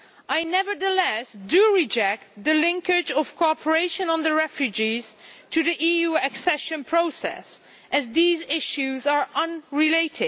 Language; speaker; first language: English; non-native, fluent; Dutch